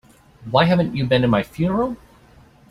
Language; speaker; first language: English; native; English